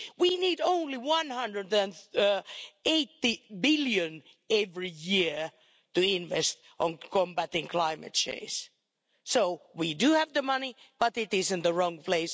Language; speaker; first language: English; non-native, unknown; Finnish